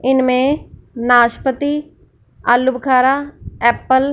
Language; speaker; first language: Hindi; non-native, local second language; Punjabi